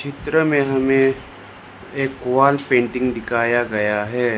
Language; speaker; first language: Hindi; non-native, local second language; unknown